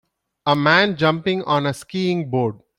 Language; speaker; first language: English; non-native, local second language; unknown